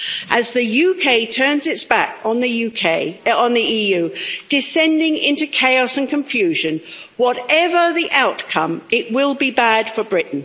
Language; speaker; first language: English; native; English